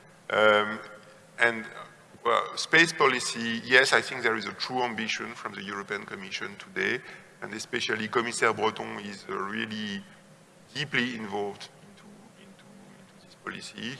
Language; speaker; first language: English; non-native, fluent; French